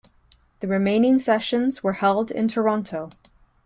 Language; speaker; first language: English; native; English